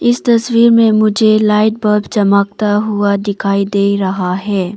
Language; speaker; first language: Hindi; non-native, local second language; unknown